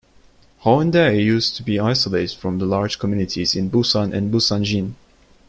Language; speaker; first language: English; non-native, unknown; Turkish